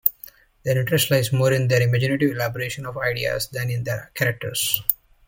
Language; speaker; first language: English; native; English